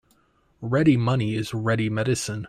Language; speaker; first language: English; native; English